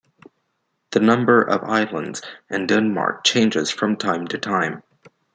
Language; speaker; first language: English; native; English